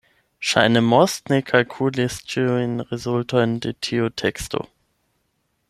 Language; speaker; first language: Esperanto; non-native, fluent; German